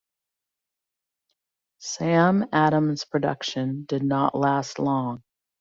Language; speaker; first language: English; native; English